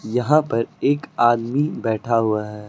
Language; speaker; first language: Hindi; native; Hindi